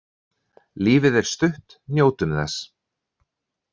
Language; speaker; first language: Icelandic; native; Icelandic